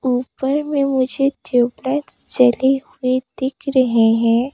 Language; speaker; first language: Hindi; non-native, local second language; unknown